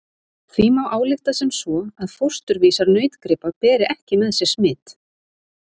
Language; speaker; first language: Icelandic; native; Icelandic